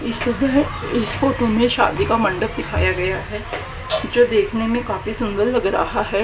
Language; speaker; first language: Hindi; native; Hindi